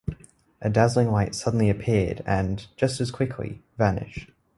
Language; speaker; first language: English; native; English